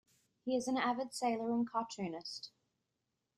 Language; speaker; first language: English; native; English